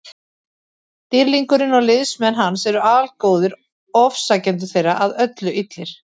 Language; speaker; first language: Icelandic; native; Icelandic